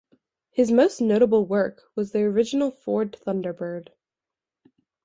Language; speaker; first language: English; native; English